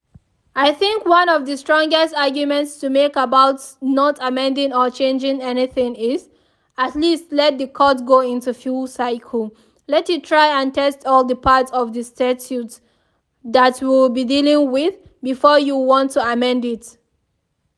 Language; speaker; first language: English; non-native, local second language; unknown